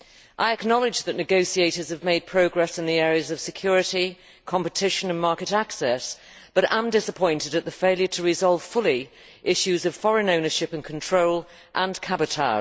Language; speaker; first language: English; native; English